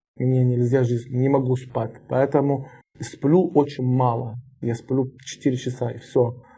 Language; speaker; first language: Russian; non-native, learner; Arabic